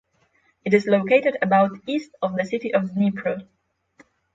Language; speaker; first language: English; non-native, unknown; Polish